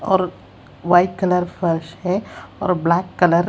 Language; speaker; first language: Hindi; native; Hindi